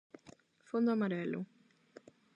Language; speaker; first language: Galician; non-native, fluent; Spanish